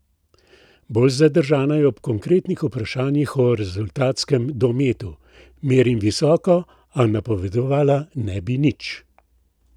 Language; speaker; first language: Slovenian; native; Slovenian